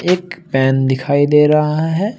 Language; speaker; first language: Hindi; native; Hindi